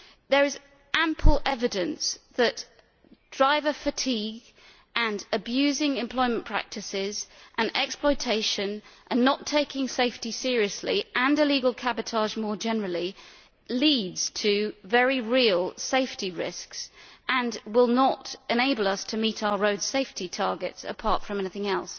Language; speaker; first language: English; native; English